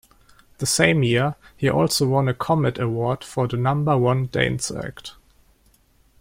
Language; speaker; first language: English; non-native, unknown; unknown